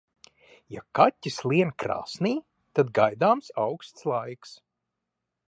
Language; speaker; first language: Latvian; early bilingual, heritage; Latvian